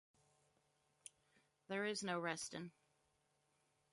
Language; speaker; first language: English; native; English